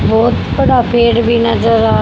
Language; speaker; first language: Hindi; native; Hindi